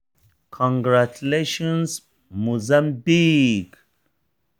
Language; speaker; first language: English; non-native, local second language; Hausa